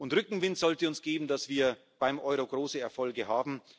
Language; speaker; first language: German; native; German